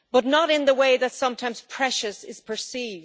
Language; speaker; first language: English; native; English